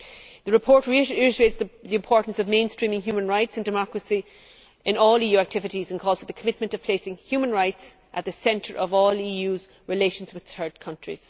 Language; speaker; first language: English; native; English